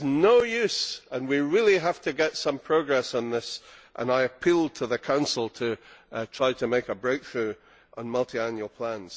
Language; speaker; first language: English; native; English